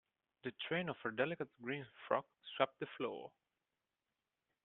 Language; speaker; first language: English; non-native, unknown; Italian